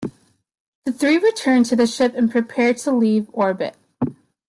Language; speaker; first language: English; native; English